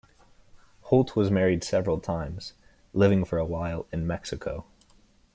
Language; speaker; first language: English; native; English